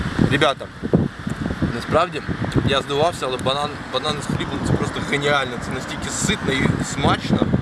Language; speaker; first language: Ukrainian; native; Ukrainian